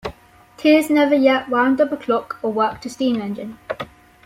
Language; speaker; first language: English; native; English